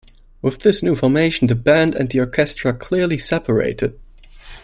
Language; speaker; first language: English; non-native, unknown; German